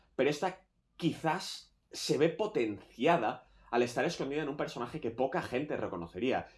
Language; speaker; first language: Spanish; native; Spanish